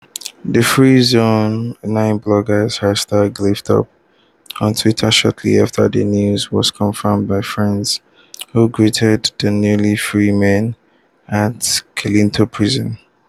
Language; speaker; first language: English; non-native, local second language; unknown